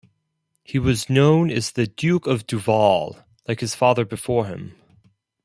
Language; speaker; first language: English; non-native, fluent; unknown